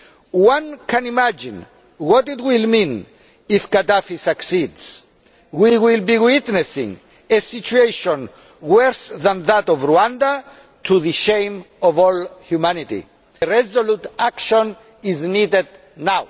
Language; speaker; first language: English; non-native, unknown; Greek